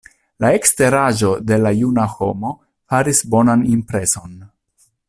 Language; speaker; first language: Esperanto; non-native, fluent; Italian